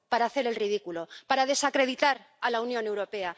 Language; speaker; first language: Spanish; native; Spanish